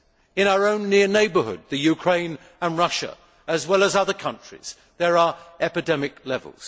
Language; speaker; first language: English; native; English